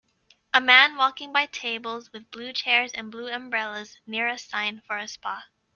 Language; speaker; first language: English; native; English